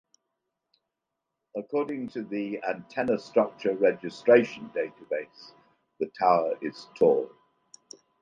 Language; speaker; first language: English; native; English